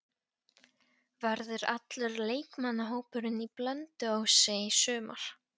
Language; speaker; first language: Icelandic; non-native, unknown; Polish